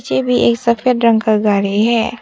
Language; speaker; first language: Hindi; non-native, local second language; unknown